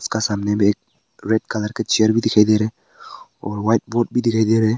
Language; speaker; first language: Hindi; early bilingual, other home language; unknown